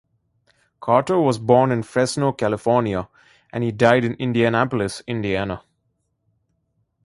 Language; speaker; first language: English; non-native, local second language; Bangla